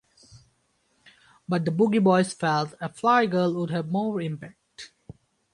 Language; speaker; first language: English; non-native, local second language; Bangla